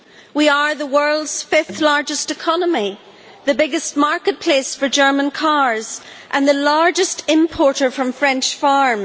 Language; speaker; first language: English; native; English